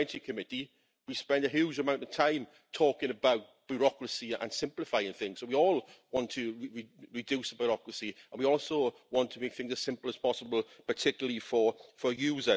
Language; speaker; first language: English; native; English